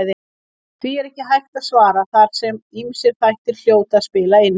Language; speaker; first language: Icelandic; native; Icelandic